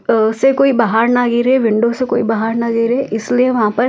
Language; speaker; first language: Hindi; native; Hindi